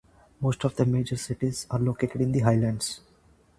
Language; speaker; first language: English; non-native, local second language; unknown